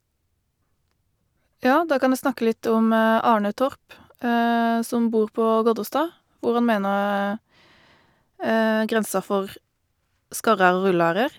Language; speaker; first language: Norwegian; native; Norwegian